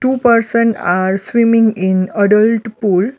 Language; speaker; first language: English; non-native, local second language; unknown